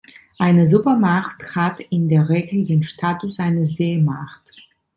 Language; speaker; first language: German; non-native, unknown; Italian